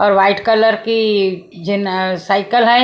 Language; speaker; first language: Hindi; non-native, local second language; Punjabi